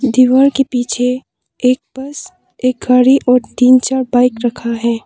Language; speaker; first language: Hindi; non-native, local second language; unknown